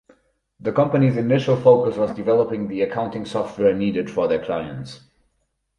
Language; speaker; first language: English; non-native, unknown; German